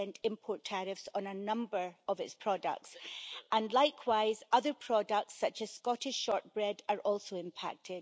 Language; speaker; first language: English; native; English